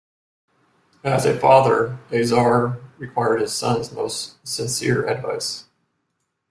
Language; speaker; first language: English; native; English